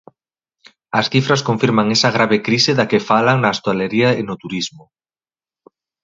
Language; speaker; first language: Galician; native; Galician